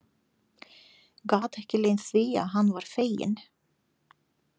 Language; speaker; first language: Icelandic; non-native, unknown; Lithuanian